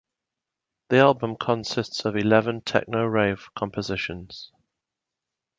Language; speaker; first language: English; native; English